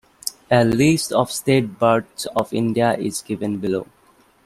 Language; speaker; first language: English; non-native, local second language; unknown